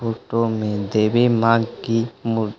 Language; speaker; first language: Hindi; native; Hindi